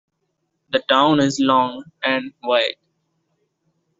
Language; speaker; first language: English; non-native, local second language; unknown